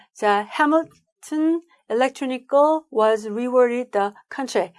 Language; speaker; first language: English; non-native, fluent; Korean